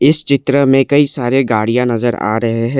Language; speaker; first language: Hindi; non-native, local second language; Assamese